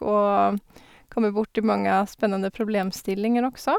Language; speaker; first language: Norwegian; non-native, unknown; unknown